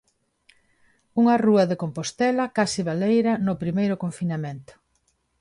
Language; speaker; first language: Galician; non-native, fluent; Spanish